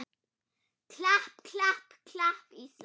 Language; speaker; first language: Icelandic; non-native, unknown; German